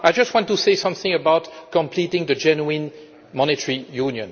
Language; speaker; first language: English; non-native, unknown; French